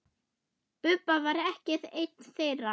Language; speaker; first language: Icelandic; non-native, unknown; German